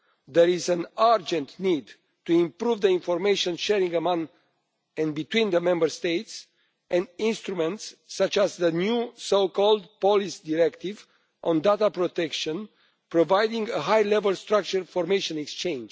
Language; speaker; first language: English; non-native, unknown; Romanian